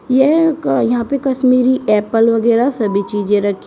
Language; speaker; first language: Hindi; native; Hindi